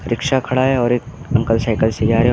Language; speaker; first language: Hindi; native; Hindi